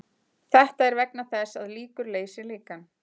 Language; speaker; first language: Icelandic; native; Icelandic